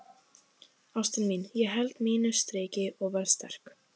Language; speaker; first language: Icelandic; native; Icelandic